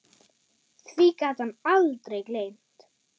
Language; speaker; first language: Icelandic; non-native, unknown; German